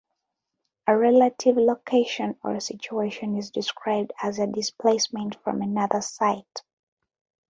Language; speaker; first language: English; non-native, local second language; Ganda